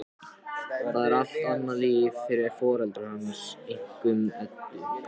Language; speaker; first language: Icelandic; non-native, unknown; Japanese